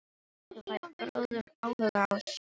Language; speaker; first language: Icelandic; non-native, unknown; Filipino